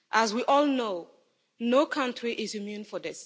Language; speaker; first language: English; non-native, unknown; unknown